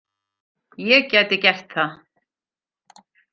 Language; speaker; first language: Icelandic; native; Icelandic